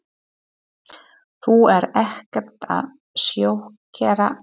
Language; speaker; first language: Icelandic; non-native, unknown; Polish